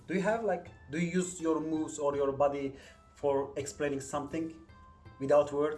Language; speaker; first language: English; non-native, fluent; Turkish